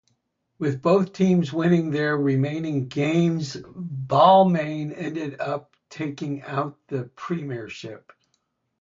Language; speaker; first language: English; native; English